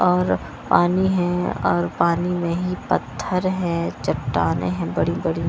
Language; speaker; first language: Hindi; non-native, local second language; Punjabi